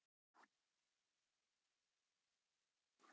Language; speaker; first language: Icelandic; native; Icelandic